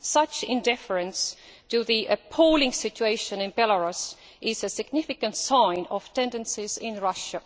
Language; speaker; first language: English; non-native, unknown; Estonian